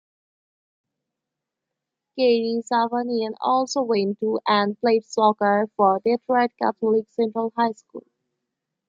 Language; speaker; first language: English; non-native, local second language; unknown